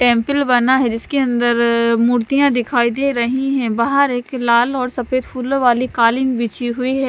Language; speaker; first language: Hindi; non-native, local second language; Punjabi